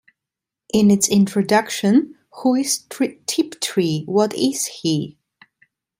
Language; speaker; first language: English; non-native, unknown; Italian